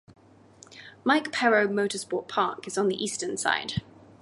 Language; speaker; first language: English; native; English